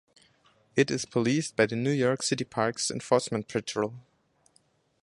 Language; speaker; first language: English; non-native, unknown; German